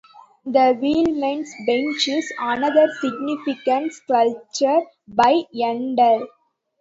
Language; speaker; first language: English; non-native, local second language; Tamil